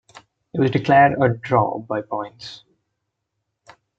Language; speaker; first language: English; non-native, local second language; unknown